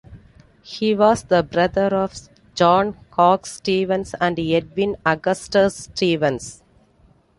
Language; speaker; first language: English; non-native, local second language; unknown